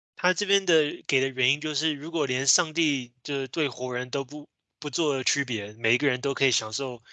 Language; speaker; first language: Chinese; native; Chinese